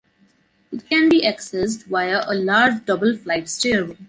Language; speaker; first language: English; non-native, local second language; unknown